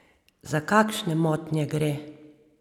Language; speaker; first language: Slovenian; native; Slovenian